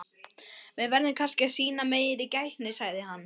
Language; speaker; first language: Icelandic; native; Icelandic